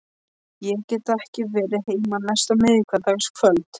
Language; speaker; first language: Icelandic; non-native, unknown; Polish